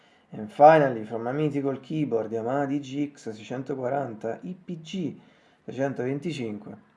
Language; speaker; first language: English; non-native, learner; Italian